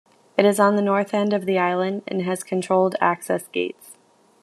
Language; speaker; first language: English; native; English